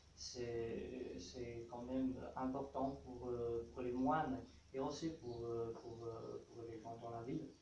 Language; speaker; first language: French; non-native, learner; Chinese